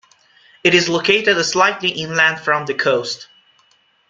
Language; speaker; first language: English; non-native, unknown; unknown